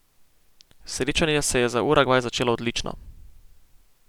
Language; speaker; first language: Slovenian; native; Slovenian